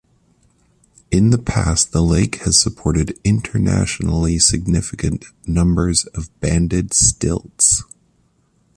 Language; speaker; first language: English; native; English